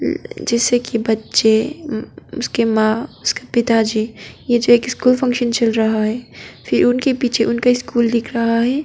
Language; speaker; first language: Hindi; non-native, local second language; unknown